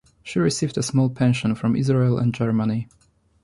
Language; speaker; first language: English; non-native, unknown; Polish